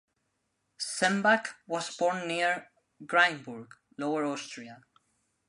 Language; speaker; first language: English; non-native, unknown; Spanish